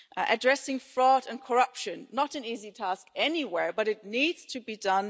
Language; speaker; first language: English; non-native, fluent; German